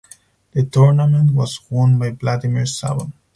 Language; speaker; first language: English; non-native, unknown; Spanish